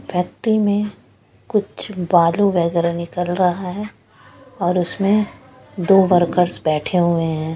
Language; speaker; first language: Hindi; non-native, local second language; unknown